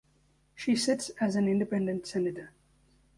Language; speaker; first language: English; native; English